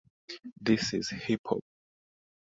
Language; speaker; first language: English; non-native, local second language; Swahili